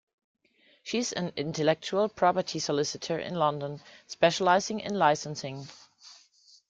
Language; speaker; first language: English; non-native, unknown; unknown